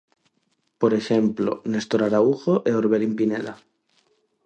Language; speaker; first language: Galician; non-native, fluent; Spanish